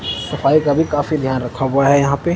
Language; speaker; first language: Hindi; non-native, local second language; Punjabi